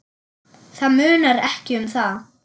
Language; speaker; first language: Icelandic; non-native, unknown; German